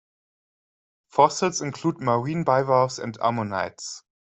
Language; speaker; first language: English; non-native, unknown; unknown